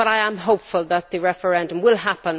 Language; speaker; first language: English; native; English